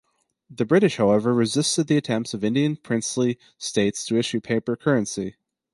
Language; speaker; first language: English; native; English